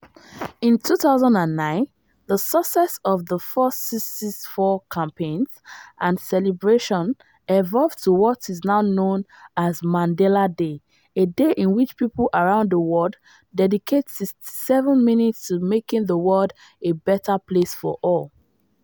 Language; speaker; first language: English; non-native, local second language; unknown